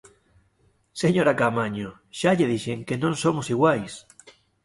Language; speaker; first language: Galician; native; Galician